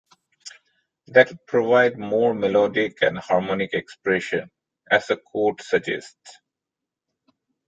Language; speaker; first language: English; non-native, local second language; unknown